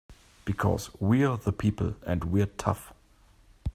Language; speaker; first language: English; native; English